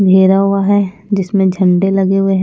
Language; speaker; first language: Hindi; non-native, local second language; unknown